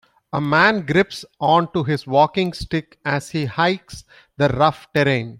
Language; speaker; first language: English; non-native, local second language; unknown